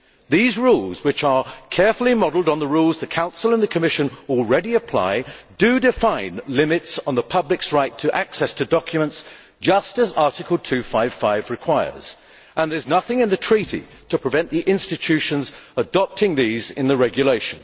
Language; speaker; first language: English; native; English